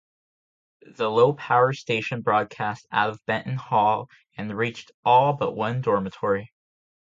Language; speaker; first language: English; native; English